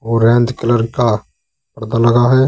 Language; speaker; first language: Hindi; native; Hindi